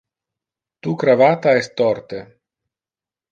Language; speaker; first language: Interlingua; non-native, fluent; Italian